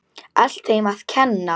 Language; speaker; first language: Icelandic; non-native, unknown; Polish